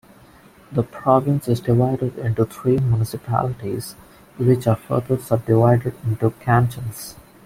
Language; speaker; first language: English; non-native, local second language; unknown